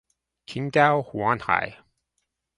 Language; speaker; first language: English; native; English